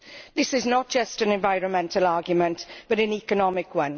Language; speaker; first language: English; native; English